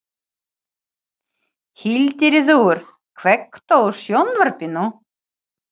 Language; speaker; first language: Icelandic; non-native, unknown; Ukrainian